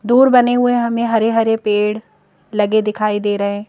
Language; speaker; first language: Hindi; native; Hindi